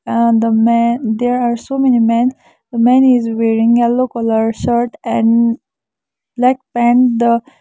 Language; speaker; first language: English; non-native, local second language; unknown